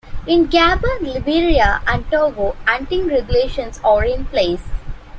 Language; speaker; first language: English; non-native, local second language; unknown